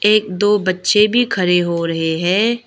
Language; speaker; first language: Hindi; non-native, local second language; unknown